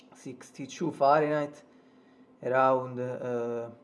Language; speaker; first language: English; non-native, learner; Italian